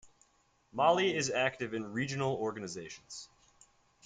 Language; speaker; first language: English; native; English